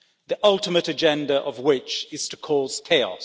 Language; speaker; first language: English; native; English